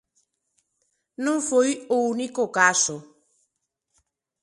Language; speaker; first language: Galician; non-native, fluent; Spanish